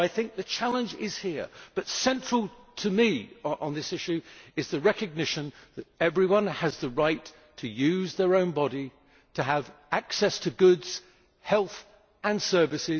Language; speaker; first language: English; native; English